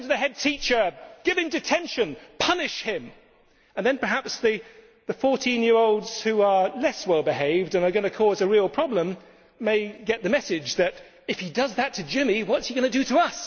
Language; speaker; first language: English; native; English